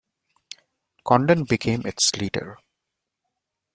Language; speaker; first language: English; non-native, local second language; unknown